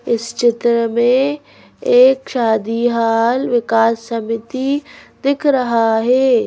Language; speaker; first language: Hindi; native; Hindi